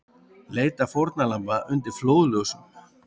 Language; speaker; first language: Icelandic; native; Icelandic